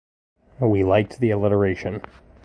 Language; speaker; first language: English; native; English